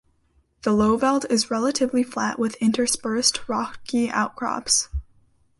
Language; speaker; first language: English; native; English